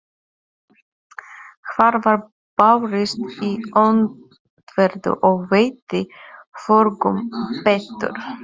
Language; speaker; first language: Icelandic; non-native, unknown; Polish